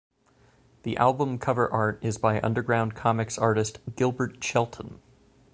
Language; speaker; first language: English; native; English